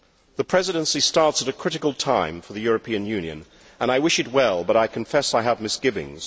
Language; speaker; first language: English; native; English